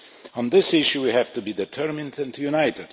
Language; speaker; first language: English; non-native, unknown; Polish